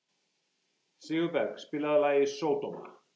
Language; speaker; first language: Icelandic; non-native, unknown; English